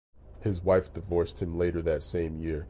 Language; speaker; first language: English; native; English